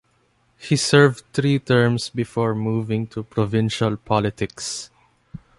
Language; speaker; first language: English; non-native, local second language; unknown